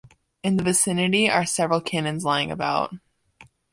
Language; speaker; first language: English; native; English